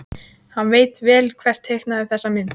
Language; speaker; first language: Icelandic; native; Icelandic